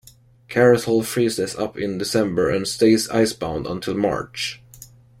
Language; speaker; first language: English; non-native, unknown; Swedish